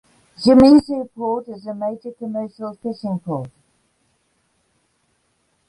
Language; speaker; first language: English; native; English